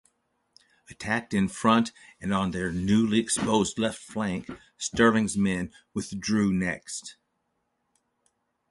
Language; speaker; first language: English; native; English